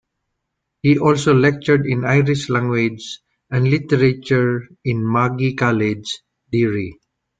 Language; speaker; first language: English; non-native, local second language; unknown